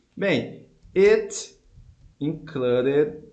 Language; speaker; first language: English; non-native, fluent; Portuguese